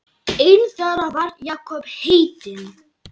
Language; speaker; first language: Icelandic; non-native, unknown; Lithuanian